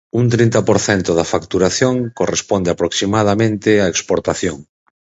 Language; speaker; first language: Galician; native; Galician